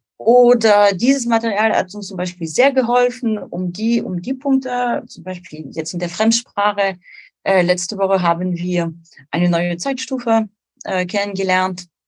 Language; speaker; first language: German; non-native, fluent; French